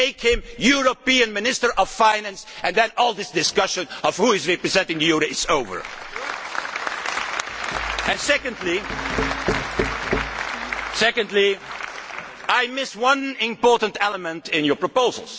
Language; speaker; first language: English; non-native, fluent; Dutch